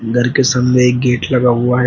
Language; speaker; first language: Hindi; native; Hindi